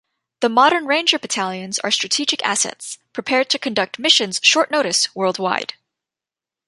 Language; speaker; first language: English; native; English